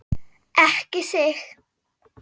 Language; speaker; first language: Icelandic; non-native, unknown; Polish